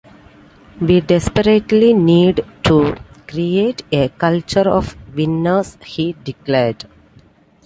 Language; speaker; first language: English; non-native, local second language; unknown